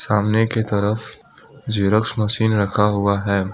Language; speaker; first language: Hindi; non-native, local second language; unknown